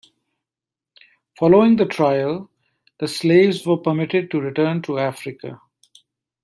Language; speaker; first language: English; non-native, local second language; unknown